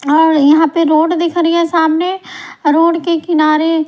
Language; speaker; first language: Hindi; non-native, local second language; Punjabi